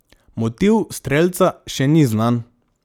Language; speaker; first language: Slovenian; non-native, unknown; Macedonian